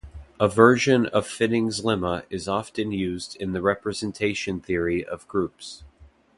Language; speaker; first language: English; native; English